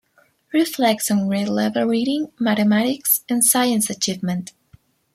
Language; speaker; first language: English; non-native, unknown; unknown